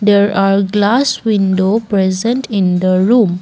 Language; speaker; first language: English; non-native, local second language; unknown